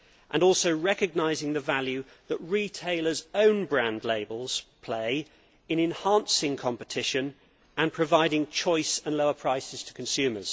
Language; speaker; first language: English; native; English